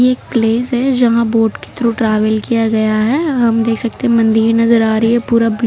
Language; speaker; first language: Hindi; non-native, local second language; Gujarati